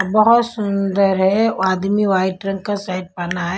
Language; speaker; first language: Hindi; non-native, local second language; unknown